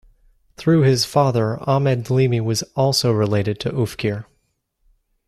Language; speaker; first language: English; native; English